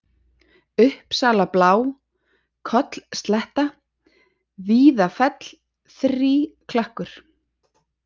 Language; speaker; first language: Icelandic; native; Icelandic